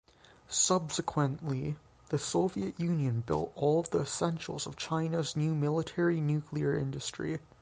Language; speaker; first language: English; native; English